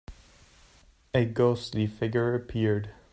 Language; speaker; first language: English; non-native, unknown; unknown